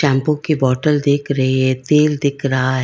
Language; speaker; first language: Hindi; non-native, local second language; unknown